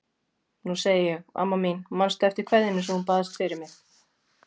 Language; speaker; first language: Icelandic; native; Icelandic